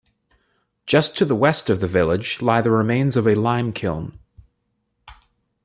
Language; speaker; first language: English; native; English